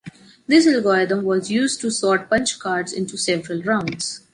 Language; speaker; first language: English; non-native, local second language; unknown